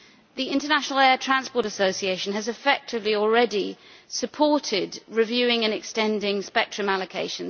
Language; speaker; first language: English; native; English